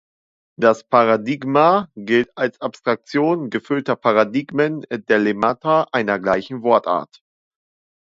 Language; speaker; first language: German; native; German